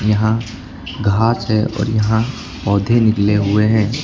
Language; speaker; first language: Hindi; native; Hindi